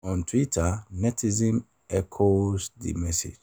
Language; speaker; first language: English; non-native, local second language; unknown